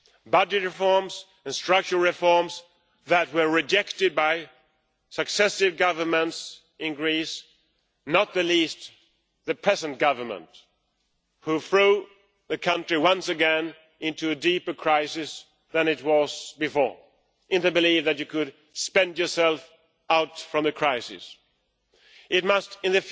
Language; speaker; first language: English; non-native, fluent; Swedish